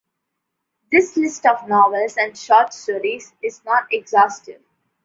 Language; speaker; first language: English; non-native, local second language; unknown